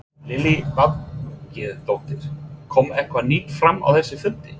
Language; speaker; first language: Icelandic; non-native, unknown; English